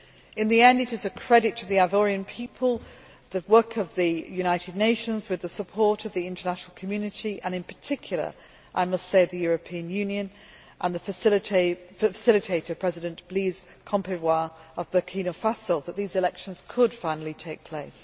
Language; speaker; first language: English; native; English